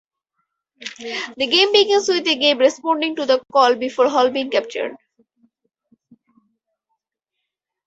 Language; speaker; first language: English; native; English